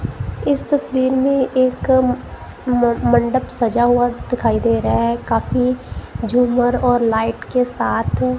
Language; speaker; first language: Hindi; non-native, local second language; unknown